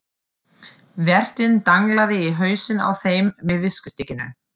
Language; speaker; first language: Icelandic; non-native, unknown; German